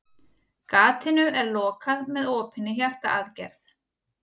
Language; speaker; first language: Icelandic; native; Icelandic